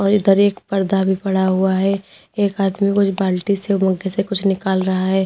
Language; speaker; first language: Hindi; native; Hindi